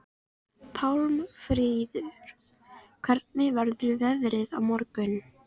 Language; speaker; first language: Icelandic; native; Icelandic